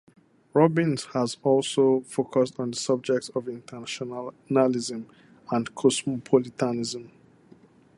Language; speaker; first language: English; non-native, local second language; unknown